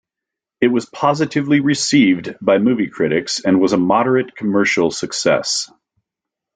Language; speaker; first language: English; native; English